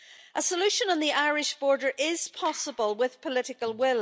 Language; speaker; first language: English; native; English